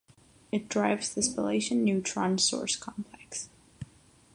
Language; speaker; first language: English; non-native, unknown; Catalan